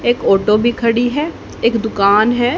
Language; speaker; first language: Hindi; native; Hindi